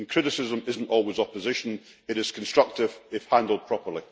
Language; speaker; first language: English; native; English